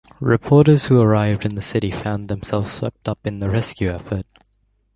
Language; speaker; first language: English; native; English